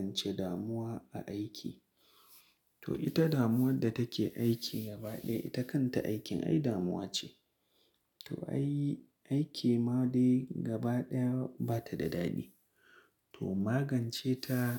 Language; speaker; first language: Hausa; native; Hausa